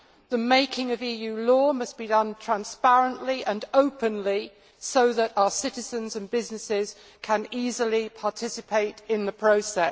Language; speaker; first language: English; native; English